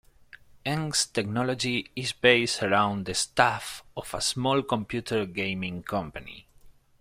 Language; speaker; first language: English; non-native, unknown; Spanish